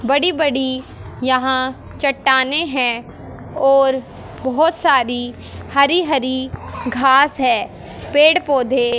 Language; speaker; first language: Hindi; native; Hindi